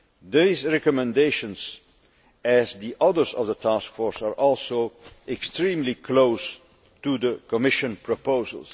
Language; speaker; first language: English; non-native, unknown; Dutch